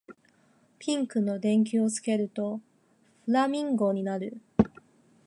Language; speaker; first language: Japanese; non-native, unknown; Chinese